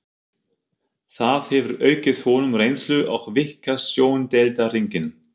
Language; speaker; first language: Icelandic; non-native, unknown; German